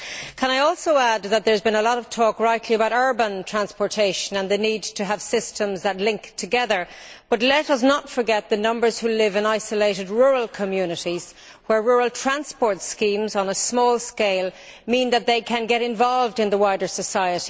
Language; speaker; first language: English; native; English